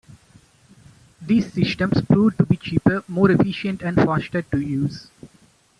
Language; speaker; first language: English; non-native, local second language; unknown